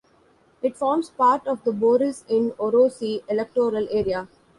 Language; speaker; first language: English; non-native, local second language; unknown